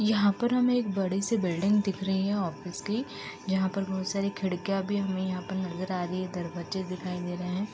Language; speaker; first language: Hindi; native; Hindi